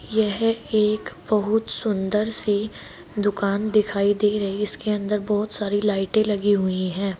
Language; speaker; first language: Hindi; native; Hindi